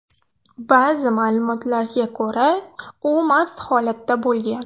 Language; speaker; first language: Uzbek; non-native, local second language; Russian